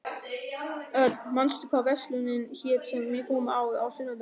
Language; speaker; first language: Icelandic; non-native, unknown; German